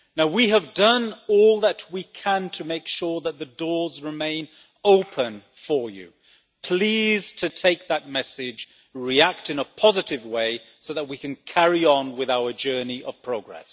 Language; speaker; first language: English; native; English